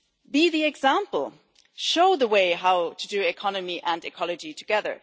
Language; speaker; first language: English; non-native, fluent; German